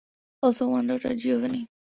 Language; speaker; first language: English; non-native, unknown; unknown